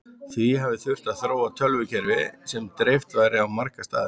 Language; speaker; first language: Icelandic; native; Icelandic